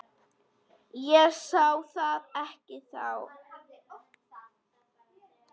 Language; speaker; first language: Icelandic; non-native, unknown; Polish